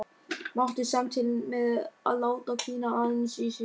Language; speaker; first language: Icelandic; non-native, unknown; German